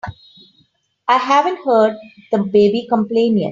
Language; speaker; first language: English; non-native, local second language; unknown